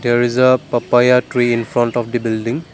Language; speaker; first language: English; non-native, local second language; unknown